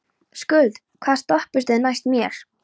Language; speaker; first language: Icelandic; non-native, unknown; Polish